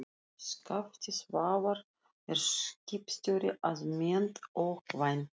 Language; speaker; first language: Icelandic; non-native, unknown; Russian